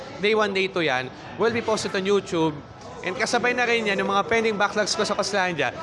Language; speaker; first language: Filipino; non-native, local second language; Cebuano